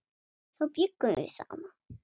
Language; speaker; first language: Icelandic; non-native, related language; Swedish